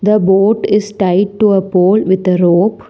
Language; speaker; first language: English; non-native, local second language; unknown